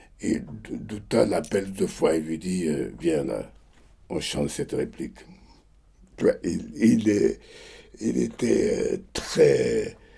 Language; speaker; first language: French; non-native, local second language; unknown